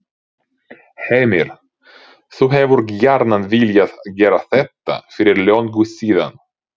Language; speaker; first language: Icelandic; non-native, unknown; Ukrainian